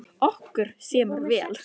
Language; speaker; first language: Icelandic; native; Icelandic